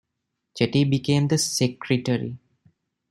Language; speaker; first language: English; non-native, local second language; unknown